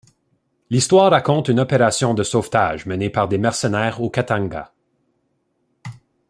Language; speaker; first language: French; native; French